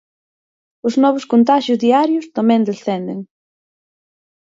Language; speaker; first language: Galician; native; Galician